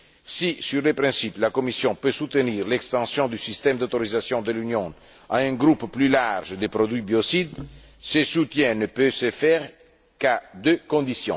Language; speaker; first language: French; non-native, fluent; Italian